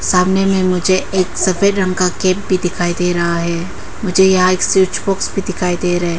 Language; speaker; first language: Hindi; non-native, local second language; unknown